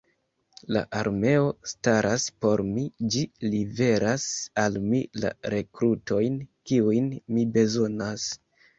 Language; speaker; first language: Esperanto; non-native, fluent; Kinyarwanda